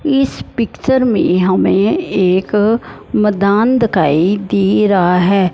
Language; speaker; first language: Hindi; non-native, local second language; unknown